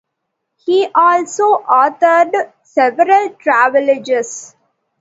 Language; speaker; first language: English; non-native, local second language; Tamil